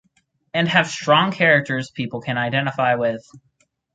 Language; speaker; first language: English; native; English